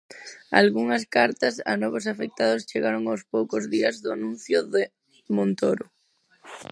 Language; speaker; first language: Galician; non-native, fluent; Spanish